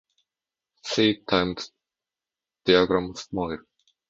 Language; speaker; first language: English; non-native, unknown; Japanese